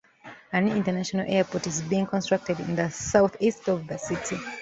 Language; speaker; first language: English; non-native, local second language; Ganda